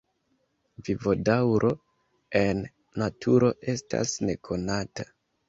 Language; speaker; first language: Esperanto; non-native, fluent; Kinyarwanda